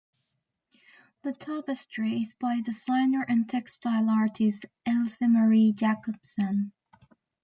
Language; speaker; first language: English; native; English